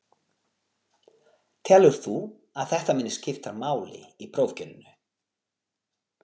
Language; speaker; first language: Icelandic; non-native, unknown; Portuguese